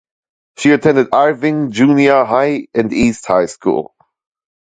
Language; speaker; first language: English; non-native, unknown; German